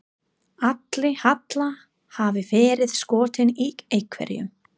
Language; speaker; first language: Icelandic; non-native, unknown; English